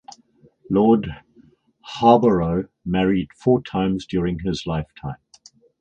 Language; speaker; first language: English; native; English